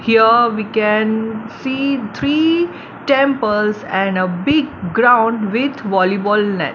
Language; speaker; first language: English; non-native, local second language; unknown